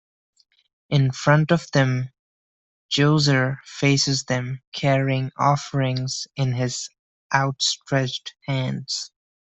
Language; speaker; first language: English; non-native, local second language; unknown